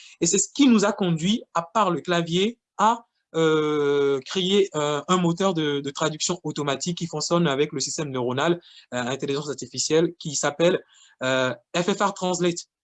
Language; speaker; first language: French; non-native, local second language; Fon